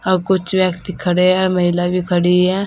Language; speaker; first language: Hindi; native; Hindi